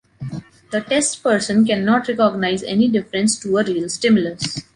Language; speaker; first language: English; non-native, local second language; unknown